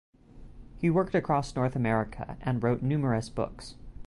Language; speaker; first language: English; native; English